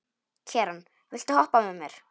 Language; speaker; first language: Icelandic; non-native, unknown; Polish